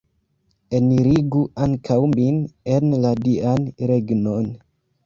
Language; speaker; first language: Esperanto; non-native, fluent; Kinyarwanda